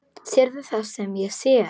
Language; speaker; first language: Icelandic; non-native, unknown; Polish